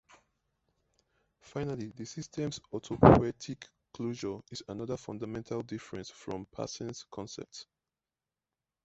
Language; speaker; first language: English; native; English